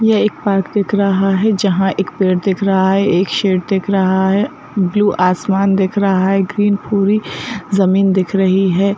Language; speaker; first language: Hindi; native; Hindi